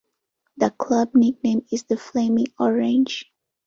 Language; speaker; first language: English; non-native, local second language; Ganda